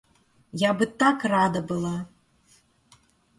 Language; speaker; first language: Russian; native; Russian